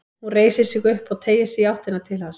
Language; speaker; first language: Icelandic; native; Icelandic